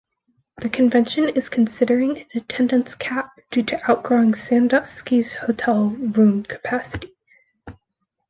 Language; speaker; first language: English; native; English